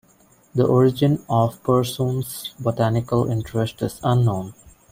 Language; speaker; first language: English; non-native, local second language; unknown